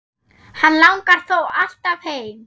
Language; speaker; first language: Icelandic; non-native, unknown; German